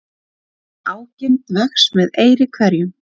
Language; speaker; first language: Icelandic; native; Icelandic